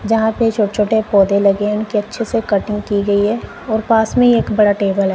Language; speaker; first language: Hindi; non-native, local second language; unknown